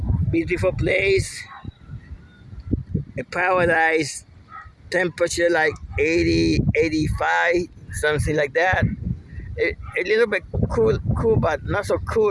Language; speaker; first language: English; non-native, fluent; Spanish